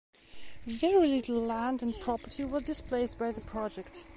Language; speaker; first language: English; non-native, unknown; Belarusian